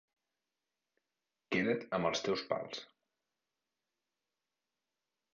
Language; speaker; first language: Catalan; native; Catalan